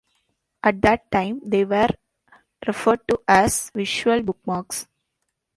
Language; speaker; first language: English; non-native, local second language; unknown